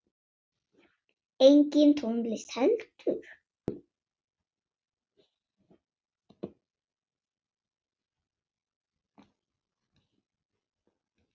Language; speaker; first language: Icelandic; non-native, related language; Swedish